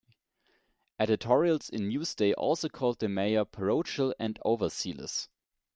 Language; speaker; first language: English; non-native, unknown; German